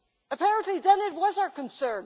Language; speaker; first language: English; non-native, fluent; Dutch